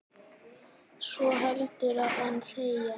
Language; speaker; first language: Icelandic; native; Icelandic